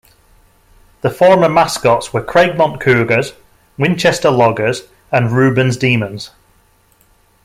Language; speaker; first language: English; native; English